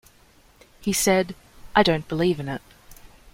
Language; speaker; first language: English; native; English